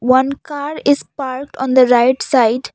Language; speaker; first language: English; non-native, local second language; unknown